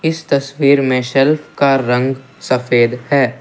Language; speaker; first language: Hindi; non-native, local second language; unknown